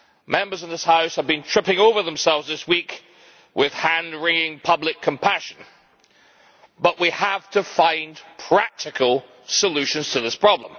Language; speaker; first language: English; native; English